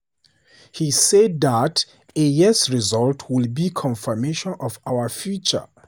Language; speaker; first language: English; non-native, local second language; Hausa